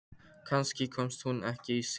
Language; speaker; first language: Icelandic; non-native, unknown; Polish